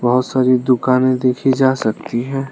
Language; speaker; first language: Hindi; non-native, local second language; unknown